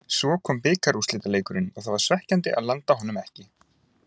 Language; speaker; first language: Icelandic; native; Icelandic